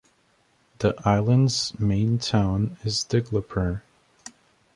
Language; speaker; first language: English; native; English